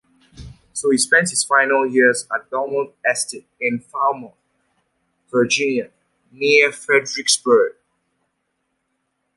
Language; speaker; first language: English; native; English